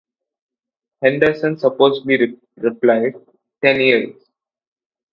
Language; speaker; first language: English; non-native, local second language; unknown